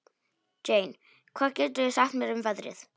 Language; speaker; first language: Icelandic; non-native, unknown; Polish